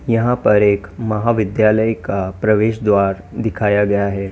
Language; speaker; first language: Hindi; native; Hindi